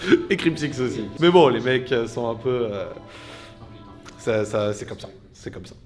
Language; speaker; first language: French; native; French